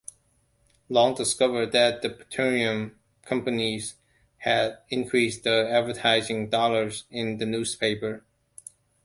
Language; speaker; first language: English; non-native, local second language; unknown